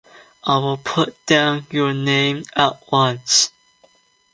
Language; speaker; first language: English; non-native, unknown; Chinese